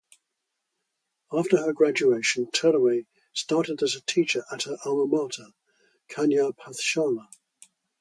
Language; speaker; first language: English; native; English